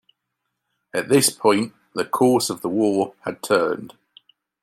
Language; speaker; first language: English; native; English